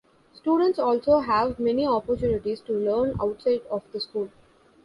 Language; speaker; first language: English; non-native, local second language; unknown